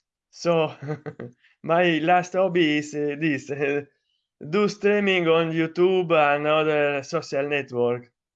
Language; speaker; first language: English; non-native, learner; Italian